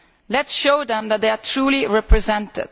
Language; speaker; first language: English; non-native, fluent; Italian